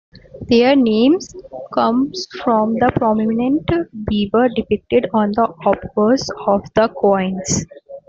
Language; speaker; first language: English; non-native, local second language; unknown